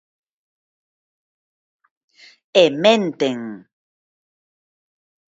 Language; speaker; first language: Galician; native; Galician